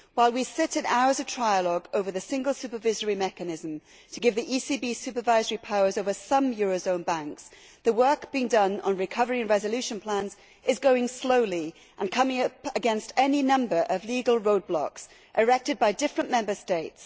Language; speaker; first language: English; native; English